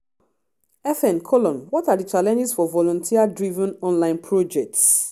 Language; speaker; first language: English; non-native, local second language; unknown